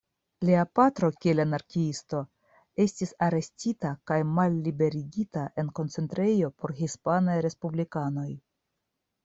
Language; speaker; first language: Esperanto; non-native, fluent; Russian